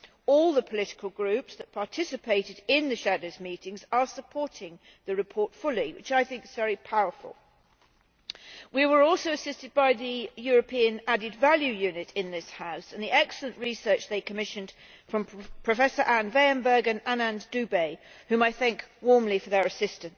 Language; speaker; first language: English; native; English